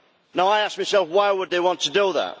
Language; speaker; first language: English; native; English